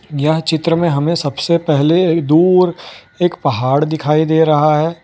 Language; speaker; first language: Hindi; non-native, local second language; Gujarati